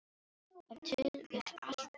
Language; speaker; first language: Icelandic; non-native, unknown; Filipino